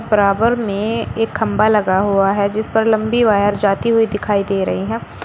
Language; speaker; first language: Hindi; native; Hindi